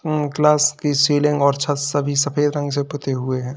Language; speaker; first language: Hindi; native; Hindi